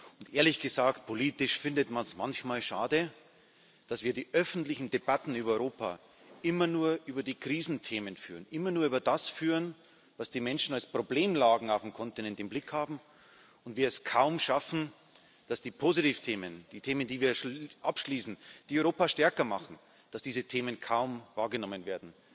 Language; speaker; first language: German; native; German